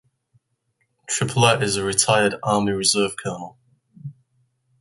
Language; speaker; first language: English; native; English